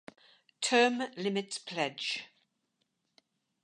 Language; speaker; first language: English; native; English